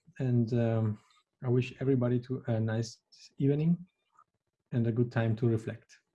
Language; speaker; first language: English; non-native, fluent; Italian